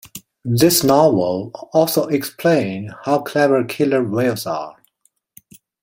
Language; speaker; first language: English; non-native, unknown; Chinese